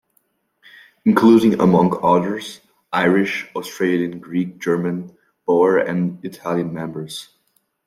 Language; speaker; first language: English; non-native, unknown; French